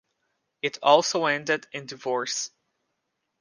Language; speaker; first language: English; non-native, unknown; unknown